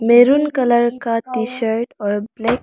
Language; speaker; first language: Hindi; non-native, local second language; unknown